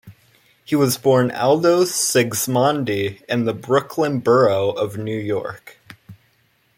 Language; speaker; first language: English; native; English